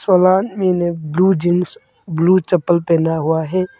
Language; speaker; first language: Hindi; non-native, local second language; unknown